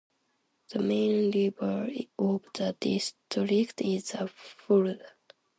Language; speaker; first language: English; non-native, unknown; Japanese